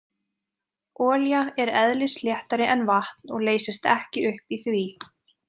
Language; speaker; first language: Icelandic; native; Icelandic